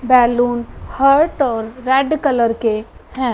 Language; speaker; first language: Hindi; non-native, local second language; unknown